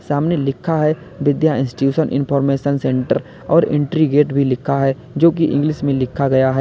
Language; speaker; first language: Hindi; native; Hindi